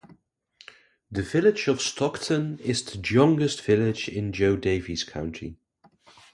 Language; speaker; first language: English; non-native, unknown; Dutch